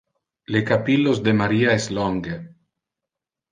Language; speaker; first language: Interlingua; non-native, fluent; Italian